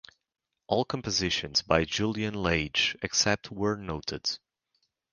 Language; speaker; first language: English; native; English